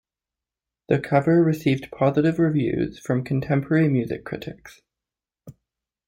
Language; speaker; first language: English; native; English